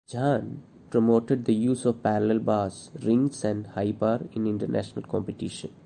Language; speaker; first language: English; non-native, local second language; Malayalam